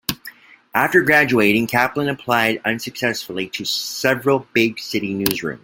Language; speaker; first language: English; native; English